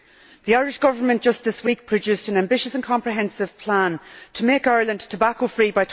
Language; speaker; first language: English; native; English